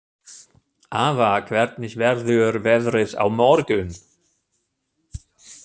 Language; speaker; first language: Icelandic; non-native, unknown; German